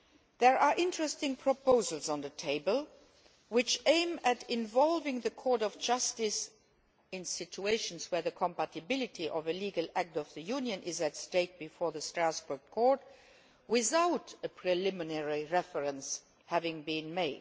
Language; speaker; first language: English; non-native, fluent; Luxembourgish